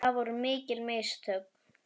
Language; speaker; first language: Icelandic; native; Icelandic